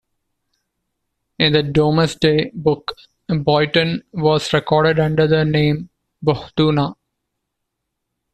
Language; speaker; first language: English; non-native, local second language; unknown